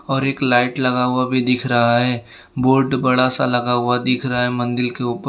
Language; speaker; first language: Hindi; non-native, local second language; Gujarati